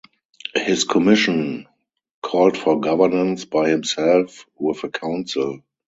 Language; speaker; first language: English; non-native, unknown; German